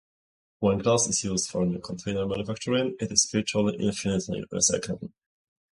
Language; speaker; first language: English; native; English